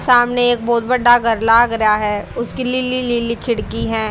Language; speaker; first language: Hindi; native; Hindi